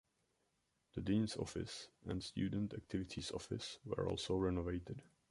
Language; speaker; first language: English; non-native, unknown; Czech